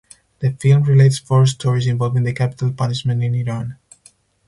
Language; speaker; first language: English; non-native, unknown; Spanish